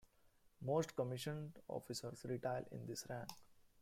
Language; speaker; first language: English; non-native, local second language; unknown